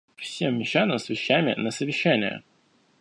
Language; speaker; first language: Russian; native; Russian